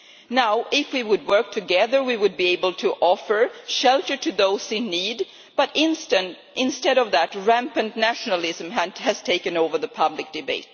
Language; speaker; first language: English; non-native, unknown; Swedish